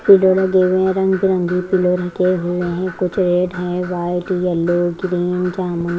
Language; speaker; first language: Hindi; native; Hindi